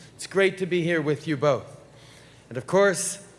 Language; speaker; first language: English; native; English